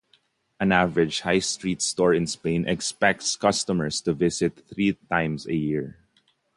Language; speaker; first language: English; non-native, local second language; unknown